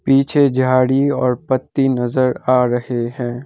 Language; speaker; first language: Hindi; non-native, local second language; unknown